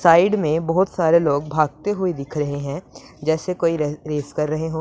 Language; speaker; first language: Hindi; non-native, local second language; Punjabi